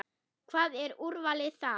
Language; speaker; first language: Icelandic; non-native, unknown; German